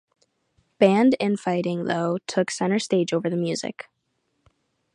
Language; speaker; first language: English; native; English